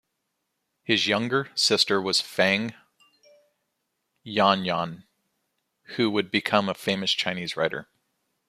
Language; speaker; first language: English; native; English